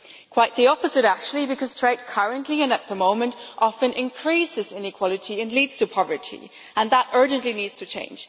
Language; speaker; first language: English; non-native, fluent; German